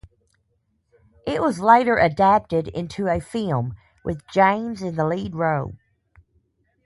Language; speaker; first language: English; native; English